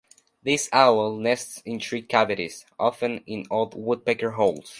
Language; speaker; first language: English; non-native, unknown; Spanish